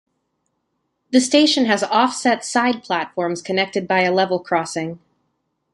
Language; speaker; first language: English; native; English